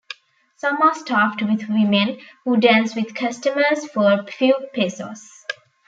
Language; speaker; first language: English; non-native, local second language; Tamil